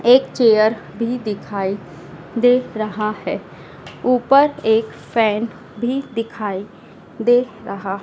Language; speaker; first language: Hindi; native; Hindi